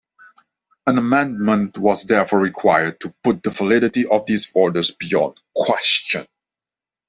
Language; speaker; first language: English; non-native, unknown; Dutch